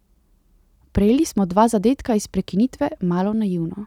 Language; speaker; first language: Slovenian; native; Slovenian